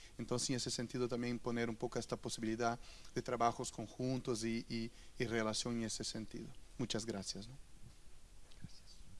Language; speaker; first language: Spanish; non-native, fluent; Portuguese